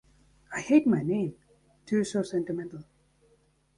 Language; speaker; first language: English; native; English